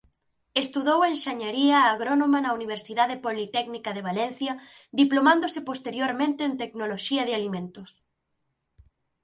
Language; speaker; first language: Galician; native; Galician